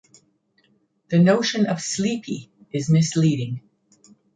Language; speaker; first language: English; native; English